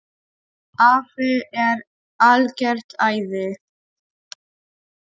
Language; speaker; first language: Icelandic; non-native, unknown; Polish